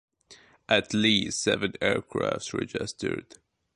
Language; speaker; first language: English; native; English